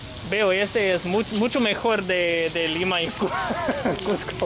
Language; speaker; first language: Spanish; non-native, learner; English